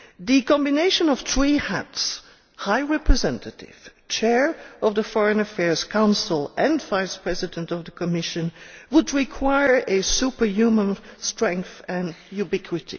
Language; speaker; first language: English; non-native, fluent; Dutch